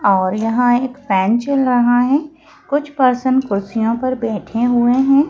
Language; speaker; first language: Hindi; native; Hindi